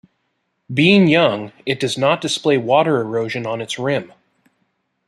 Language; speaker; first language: English; native; English